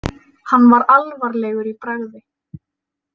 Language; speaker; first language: Icelandic; native; Icelandic